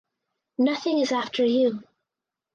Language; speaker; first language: English; native; English